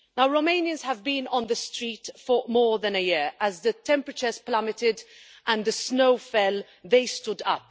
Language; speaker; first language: English; non-native, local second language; Maltese